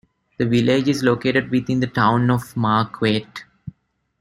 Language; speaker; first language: English; non-native, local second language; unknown